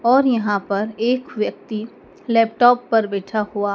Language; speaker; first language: Hindi; native; Hindi